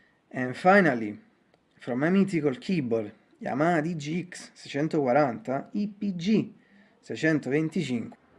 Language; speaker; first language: English; non-native, learner; Italian